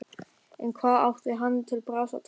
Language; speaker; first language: Icelandic; non-native, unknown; German